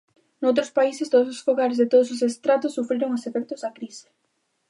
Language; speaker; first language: Galician; native; Galician